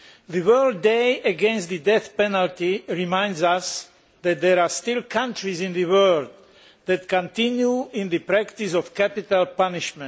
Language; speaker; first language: English; non-native, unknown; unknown